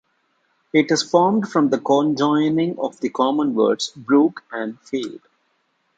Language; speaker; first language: English; non-native, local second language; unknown